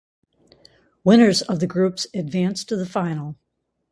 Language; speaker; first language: English; native; English